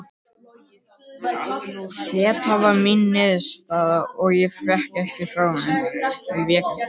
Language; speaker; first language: Icelandic; native; Icelandic